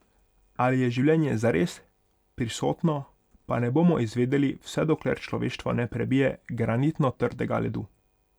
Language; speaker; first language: Slovenian; non-native, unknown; Hungarian